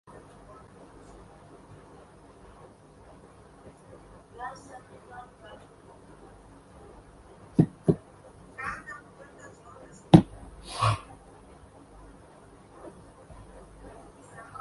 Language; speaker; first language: English; non-native, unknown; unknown